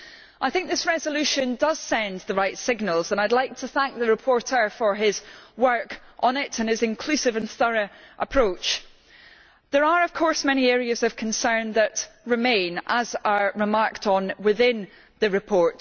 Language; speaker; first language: English; native; English